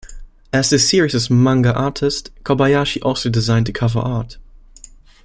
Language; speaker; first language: English; non-native, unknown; German